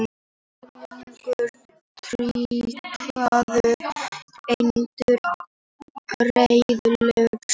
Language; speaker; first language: Icelandic; native; Icelandic